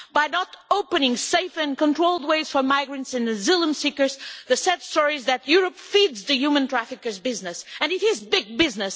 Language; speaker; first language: English; non-native, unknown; Portuguese